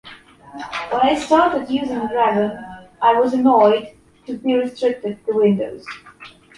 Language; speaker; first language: English; non-native, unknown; Polish